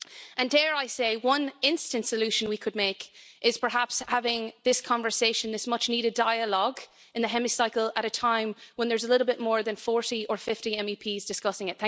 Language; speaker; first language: English; native; English